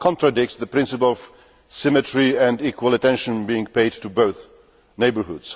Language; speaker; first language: English; non-native, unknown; Polish